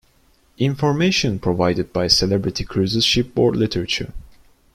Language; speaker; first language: English; non-native, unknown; Turkish